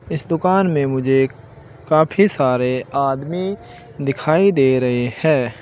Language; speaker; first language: Hindi; native; Hindi